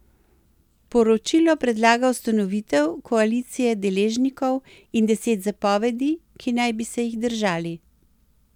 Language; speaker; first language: Slovenian; native; Slovenian